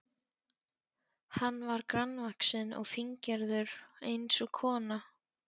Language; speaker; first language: Icelandic; non-native, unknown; Polish